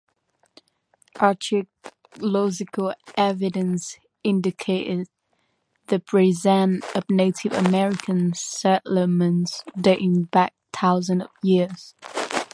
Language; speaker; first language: English; native; English